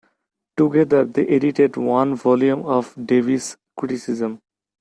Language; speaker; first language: English; non-native, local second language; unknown